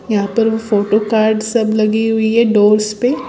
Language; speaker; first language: Hindi; non-native, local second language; Gujarati